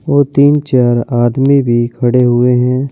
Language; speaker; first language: Hindi; native; Hindi